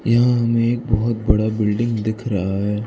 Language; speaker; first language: Hindi; non-native, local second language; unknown